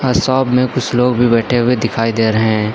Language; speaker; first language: Hindi; native; Hindi